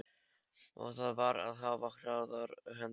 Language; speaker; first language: Icelandic; non-native, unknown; Polish